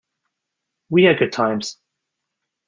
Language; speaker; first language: English; native; English